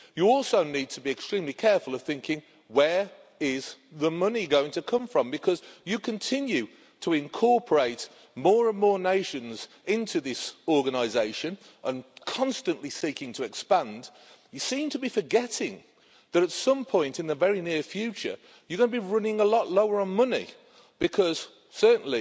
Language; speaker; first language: English; native; English